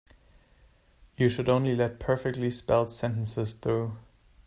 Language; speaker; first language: English; non-native, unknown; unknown